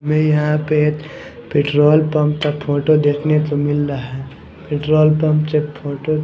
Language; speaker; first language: Hindi; non-native, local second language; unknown